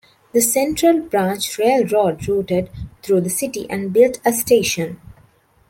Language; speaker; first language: English; non-native, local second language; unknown